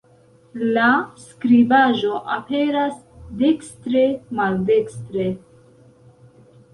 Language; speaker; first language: Esperanto; non-native, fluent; Central Kurdish